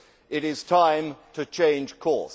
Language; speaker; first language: English; native; English